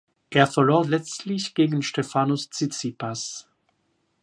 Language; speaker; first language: German; non-native, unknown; French